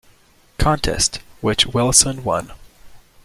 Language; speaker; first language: English; native; English